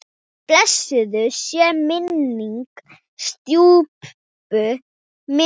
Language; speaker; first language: Icelandic; non-native, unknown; Thai